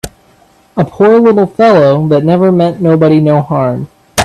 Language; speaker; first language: English; native; English